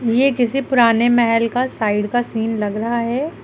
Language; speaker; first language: Hindi; native; Hindi